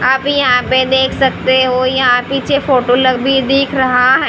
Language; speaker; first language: Hindi; native; Hindi